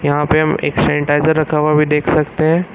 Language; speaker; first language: Hindi; native; Hindi